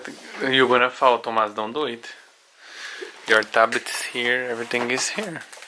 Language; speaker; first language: English; non-native, fluent; Portuguese